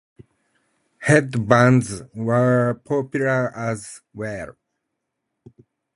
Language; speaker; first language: English; non-native, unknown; Japanese